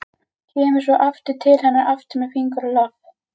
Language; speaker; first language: Icelandic; native; Icelandic